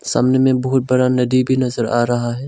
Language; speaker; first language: Hindi; non-native, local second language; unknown